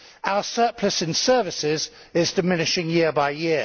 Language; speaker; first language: English; native; English